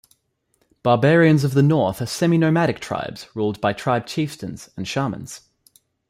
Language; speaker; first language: English; native; English